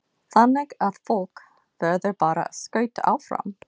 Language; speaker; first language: Icelandic; non-native, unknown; English